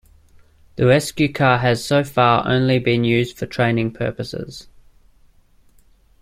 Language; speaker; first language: English; native; English